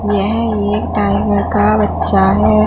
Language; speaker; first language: Hindi; non-native, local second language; Punjabi